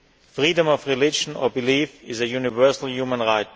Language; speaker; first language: English; non-native, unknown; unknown